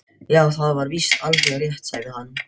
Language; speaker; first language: Icelandic; non-native, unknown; Filipino